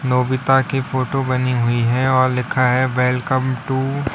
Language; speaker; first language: Hindi; native; Hindi